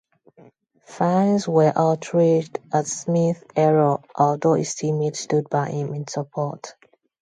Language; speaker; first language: English; non-native, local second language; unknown